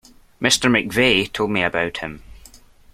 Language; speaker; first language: English; native; English